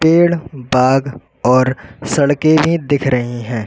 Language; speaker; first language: Hindi; native; Hindi